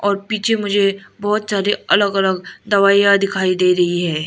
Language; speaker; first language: Hindi; non-native, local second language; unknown